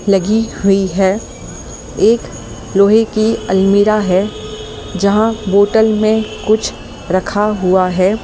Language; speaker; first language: Hindi; native; Hindi